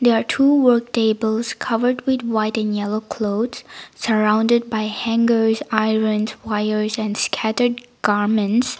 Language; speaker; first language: English; non-native, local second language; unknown